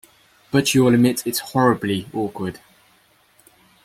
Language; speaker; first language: English; native; English